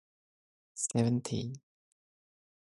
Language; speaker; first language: English; non-native, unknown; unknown